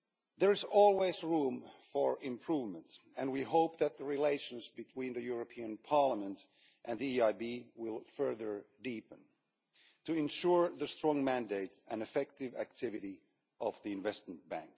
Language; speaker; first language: English; non-native, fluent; Finnish